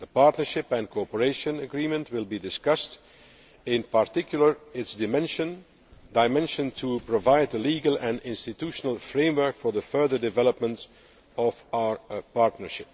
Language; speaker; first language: English; non-native, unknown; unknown